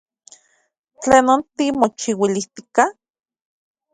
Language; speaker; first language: Central Puebla Nahuatl; native; Central Puebla Nahuatl